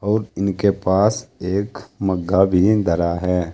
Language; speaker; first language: Hindi; native; Hindi